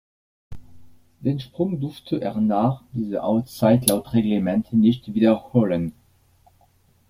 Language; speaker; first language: German; non-native, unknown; French